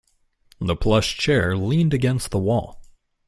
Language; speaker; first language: English; native; English